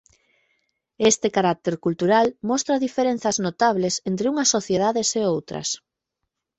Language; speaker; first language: Galician; native; Galician